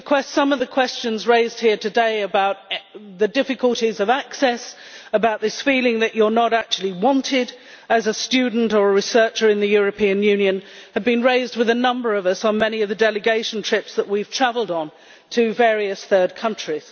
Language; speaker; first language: English; native; English